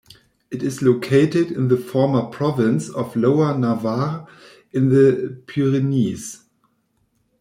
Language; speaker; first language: English; non-native, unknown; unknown